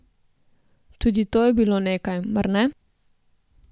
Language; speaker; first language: Slovenian; native; Slovenian